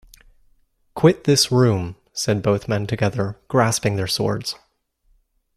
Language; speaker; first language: English; native; English